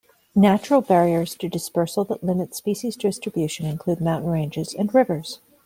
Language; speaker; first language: English; native; English